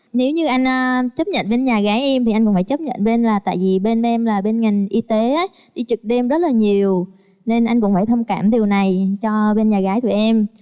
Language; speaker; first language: Vietnamese; non-native, local second language; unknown